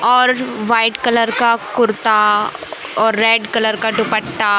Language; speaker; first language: Hindi; native; Hindi